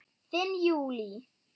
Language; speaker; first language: Icelandic; non-native, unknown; German